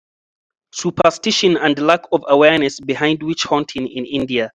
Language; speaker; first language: English; non-native, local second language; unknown